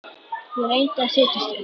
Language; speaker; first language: Icelandic; native; Icelandic